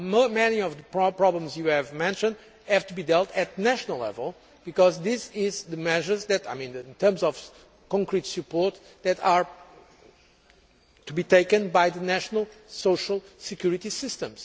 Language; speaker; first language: English; non-native, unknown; Portuguese